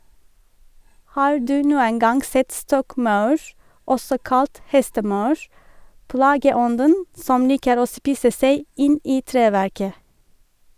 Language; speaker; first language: Norwegian; non-native, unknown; Turkish